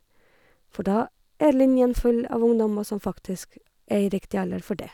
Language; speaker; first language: Norwegian; native; Norwegian